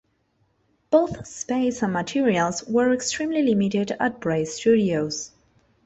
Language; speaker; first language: English; non-native, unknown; Spanish